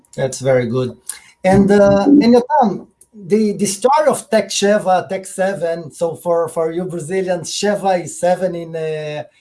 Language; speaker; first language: English; non-native, fluent; Portuguese